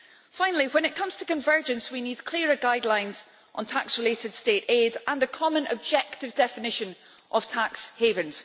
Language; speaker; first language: English; native; English